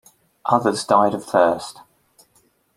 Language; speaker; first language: English; native; English